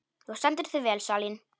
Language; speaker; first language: Icelandic; non-native, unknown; Polish